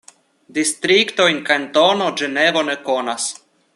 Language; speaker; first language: Esperanto; non-native, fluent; Russian